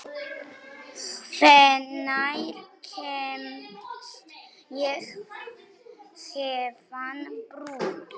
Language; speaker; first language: Icelandic; non-native, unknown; Polish